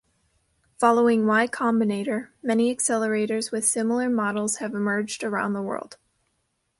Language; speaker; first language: English; native; English